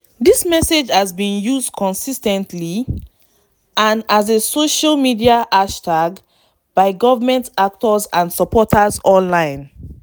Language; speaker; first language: English; non-native, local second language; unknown